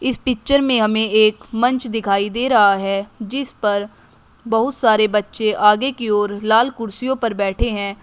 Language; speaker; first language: Hindi; native; Hindi